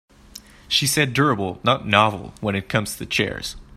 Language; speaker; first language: English; native; English